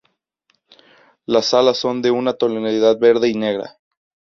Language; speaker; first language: Spanish; native; Spanish